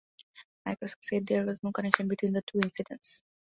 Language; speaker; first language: English; non-native, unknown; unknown